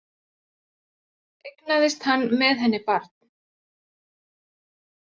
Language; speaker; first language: Icelandic; native; Icelandic